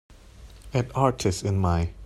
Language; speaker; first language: English; non-native, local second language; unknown